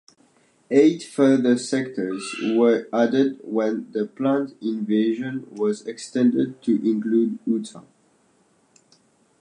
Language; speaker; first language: English; native; English